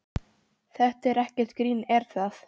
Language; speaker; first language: Icelandic; non-native, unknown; Polish